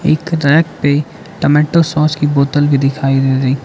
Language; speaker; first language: Hindi; early bilingual, other home language; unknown